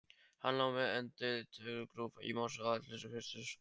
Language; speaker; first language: Icelandic; non-native, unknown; Polish